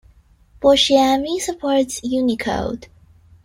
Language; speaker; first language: English; non-native, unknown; Chinese